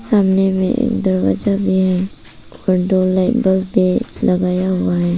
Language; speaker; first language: Hindi; early bilingual, other home language; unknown